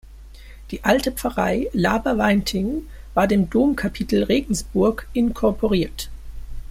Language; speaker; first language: German; native; German